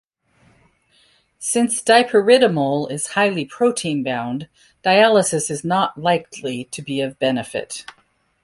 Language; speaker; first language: English; native; English